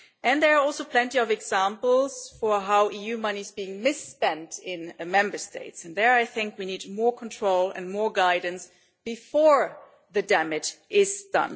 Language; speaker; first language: English; non-native, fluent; German